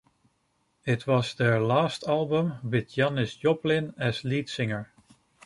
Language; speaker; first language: English; non-native, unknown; Dutch